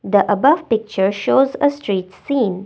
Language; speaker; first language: English; non-native, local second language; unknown